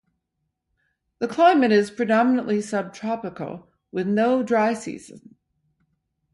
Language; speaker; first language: English; native; English